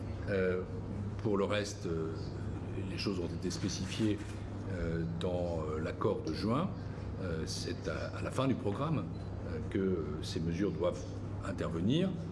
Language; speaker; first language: French; native; French